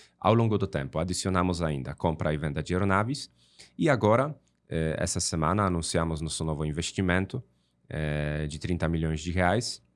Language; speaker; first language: Portuguese; non-native, fluent; Polish